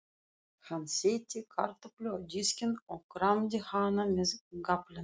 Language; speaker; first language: Icelandic; non-native, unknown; Russian